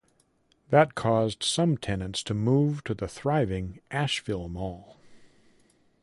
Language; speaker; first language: English; native; English